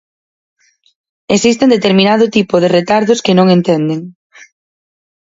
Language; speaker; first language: Galician; native; Galician